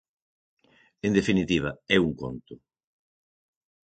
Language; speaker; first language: Galician; native; Galician